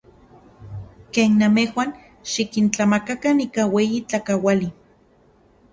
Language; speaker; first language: Central Puebla Nahuatl; non-native, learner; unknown